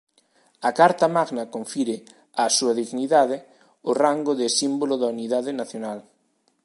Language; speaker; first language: Galician; native; Galician